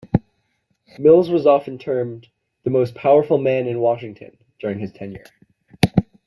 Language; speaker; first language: English; native; English